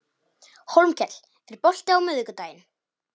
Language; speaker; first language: Icelandic; non-native, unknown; Polish